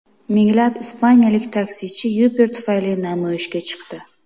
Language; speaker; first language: Uzbek; native; Uzbek